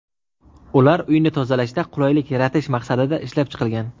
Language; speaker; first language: Uzbek; native; Uzbek